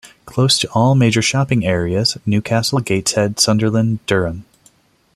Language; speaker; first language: English; non-native, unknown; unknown